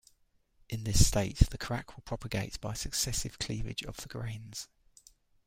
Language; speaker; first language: English; native; English